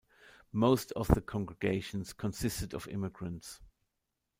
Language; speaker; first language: English; non-native, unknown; German